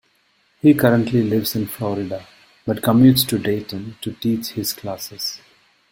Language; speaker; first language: English; non-native, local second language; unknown